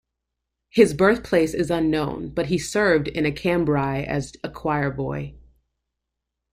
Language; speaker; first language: English; native; English